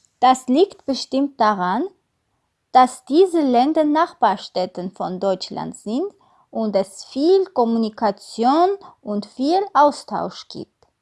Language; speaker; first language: German; non-native, fluent; Armenian